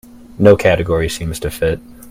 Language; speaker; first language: English; native; English